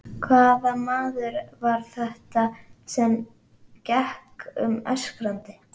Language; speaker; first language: Icelandic; native; Icelandic